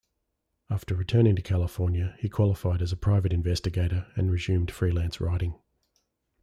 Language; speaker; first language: English; native; English